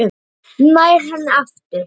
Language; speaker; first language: Icelandic; native; Icelandic